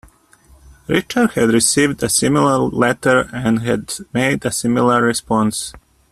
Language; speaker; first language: English; native; English